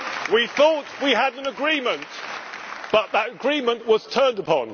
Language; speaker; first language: English; native; English